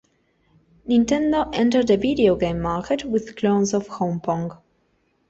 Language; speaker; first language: English; non-native, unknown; Spanish